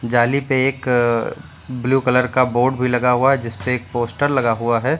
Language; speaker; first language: Hindi; native; Hindi